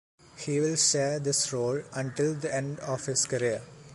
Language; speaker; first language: English; non-native, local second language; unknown